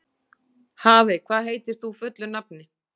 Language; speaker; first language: Icelandic; native; Icelandic